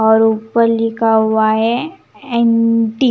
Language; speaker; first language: Hindi; non-native, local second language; Punjabi